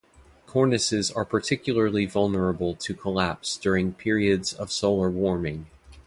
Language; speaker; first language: English; native; English